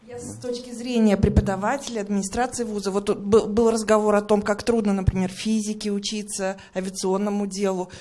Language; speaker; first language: Russian; native; Russian